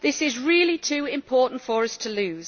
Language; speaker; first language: English; native; English